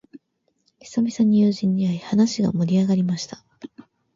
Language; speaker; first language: Japanese; native; Japanese